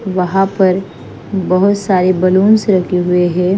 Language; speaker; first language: Hindi; non-native, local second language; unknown